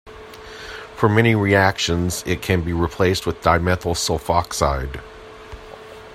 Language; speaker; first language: English; non-native, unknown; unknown